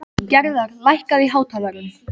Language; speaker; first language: Icelandic; native; Icelandic